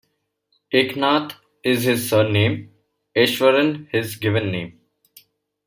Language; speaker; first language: English; non-native, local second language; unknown